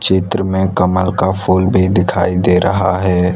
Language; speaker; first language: Hindi; non-native, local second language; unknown